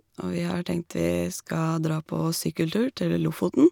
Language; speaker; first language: Norwegian; native; Norwegian